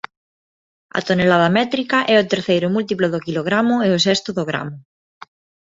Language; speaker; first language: Galician; non-native, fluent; Spanish